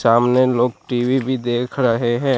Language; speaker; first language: Hindi; non-native, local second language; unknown